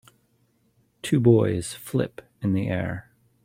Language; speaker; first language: English; native; English